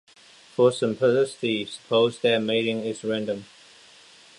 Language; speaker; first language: English; non-native, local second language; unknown